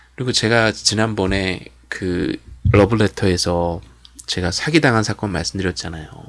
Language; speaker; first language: Korean; native; Korean